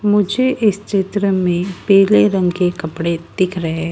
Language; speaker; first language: Hindi; native; Hindi